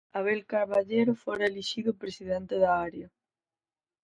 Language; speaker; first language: Galician; native; Galician